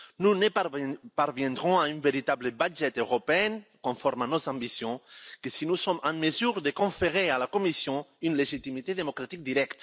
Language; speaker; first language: French; non-native, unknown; Catalan